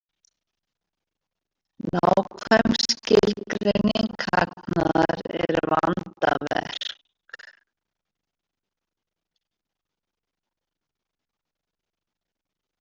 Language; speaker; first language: Icelandic; native; Icelandic